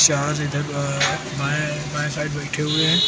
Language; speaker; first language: Hindi; native; Hindi